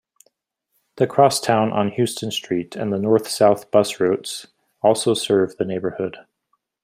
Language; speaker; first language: English; native; English